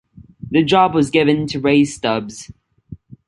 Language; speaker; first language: English; native; English